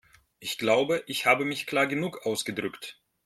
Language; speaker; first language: German; non-native, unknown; Russian